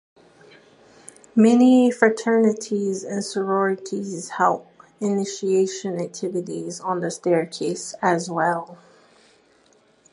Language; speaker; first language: English; native; English